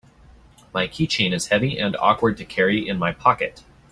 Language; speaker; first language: English; native; English